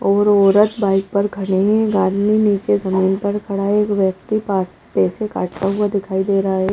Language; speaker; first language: Hindi; native; Hindi